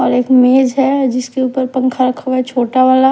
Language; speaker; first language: Hindi; non-native, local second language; Punjabi